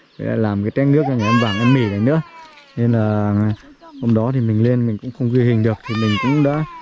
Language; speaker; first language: Vietnamese; native; Vietnamese